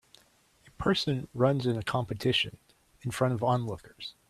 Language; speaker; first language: English; native; English